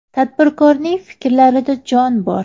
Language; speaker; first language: Uzbek; native; Uzbek